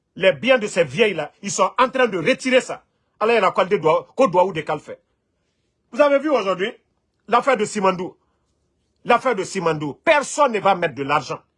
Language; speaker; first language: French; non-native, local second language; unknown